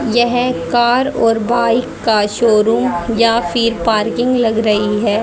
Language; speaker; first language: Hindi; native; Hindi